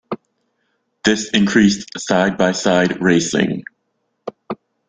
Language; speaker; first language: English; native; English